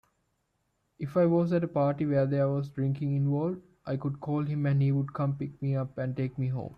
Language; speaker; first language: English; non-native, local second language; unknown